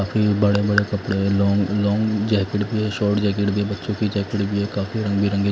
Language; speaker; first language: Hindi; non-native, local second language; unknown